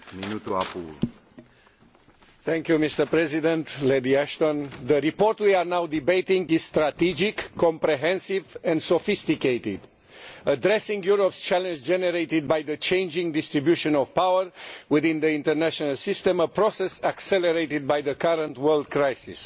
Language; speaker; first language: English; non-native, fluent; Romanian